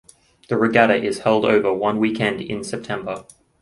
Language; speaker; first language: English; native; English